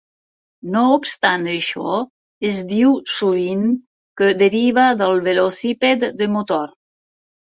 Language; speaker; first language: Catalan; non-native, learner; Spanish